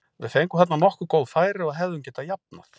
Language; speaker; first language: Icelandic; native; Icelandic